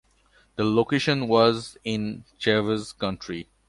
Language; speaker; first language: English; non-native, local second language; Bangla